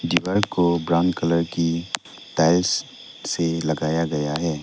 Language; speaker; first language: Hindi; non-native, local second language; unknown